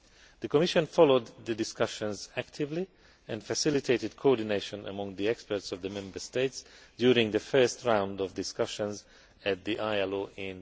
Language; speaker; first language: English; non-native, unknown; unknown